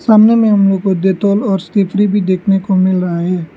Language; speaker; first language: Hindi; non-native, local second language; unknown